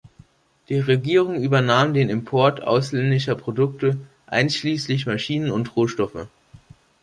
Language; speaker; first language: German; native; German